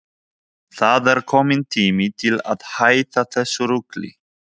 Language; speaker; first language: Icelandic; non-native, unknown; Polish